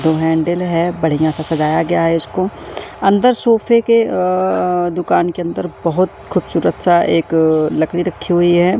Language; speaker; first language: Hindi; native; Hindi